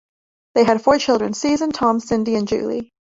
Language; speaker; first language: English; native; English